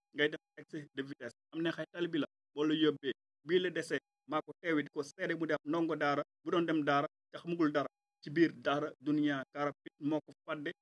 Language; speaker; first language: Wolof; non-native, local second language; Fula